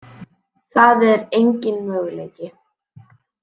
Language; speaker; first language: Icelandic; native; Icelandic